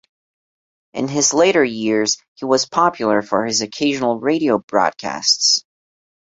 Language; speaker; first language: English; non-native, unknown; Portuguese